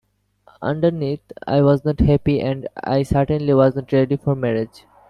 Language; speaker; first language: English; non-native, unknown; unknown